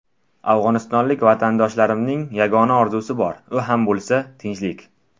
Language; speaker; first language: Uzbek; non-native, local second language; Tajik